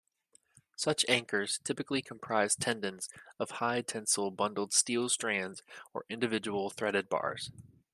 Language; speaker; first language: English; native; English